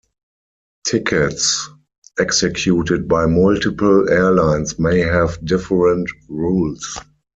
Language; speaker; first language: English; non-native, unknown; German